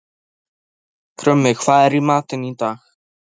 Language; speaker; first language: Icelandic; non-native, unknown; Polish